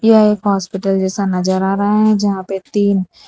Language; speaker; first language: Hindi; non-native, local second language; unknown